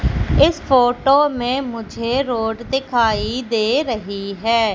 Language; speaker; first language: Hindi; native; Hindi